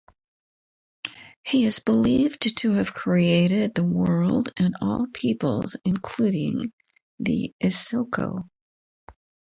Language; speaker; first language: English; native; English